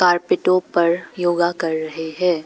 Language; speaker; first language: Hindi; non-native, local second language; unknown